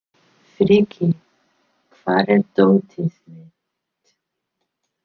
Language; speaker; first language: Icelandic; non-native, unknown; English